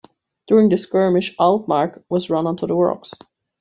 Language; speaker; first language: English; non-native, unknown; German